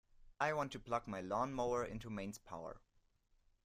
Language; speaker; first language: English; non-native, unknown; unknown